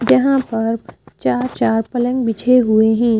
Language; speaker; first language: Hindi; native; Hindi